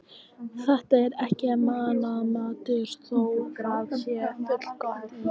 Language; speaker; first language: Icelandic; non-native, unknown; English